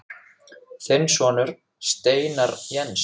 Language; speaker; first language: Icelandic; native; Icelandic